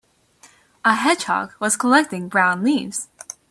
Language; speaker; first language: English; native; English